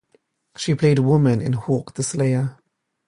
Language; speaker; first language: English; native; English